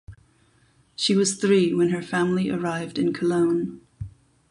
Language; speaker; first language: English; non-native, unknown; German